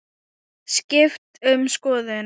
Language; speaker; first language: Icelandic; non-native, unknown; Thai